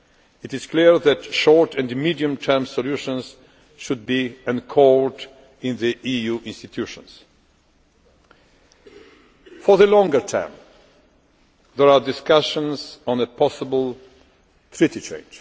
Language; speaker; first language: English; non-native, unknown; Polish